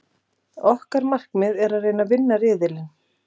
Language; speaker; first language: Icelandic; native; Icelandic